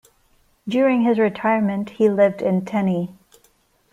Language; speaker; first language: English; non-native, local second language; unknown